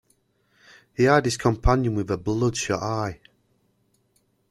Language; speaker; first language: English; native; English